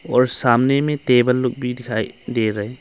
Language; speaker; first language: Hindi; non-native, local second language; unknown